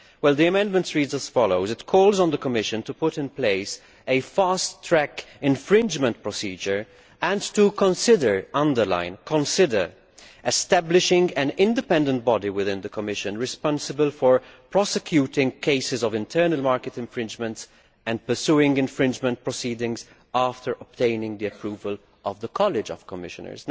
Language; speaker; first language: English; non-native, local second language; Maltese